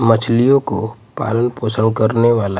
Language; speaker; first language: Hindi; non-native, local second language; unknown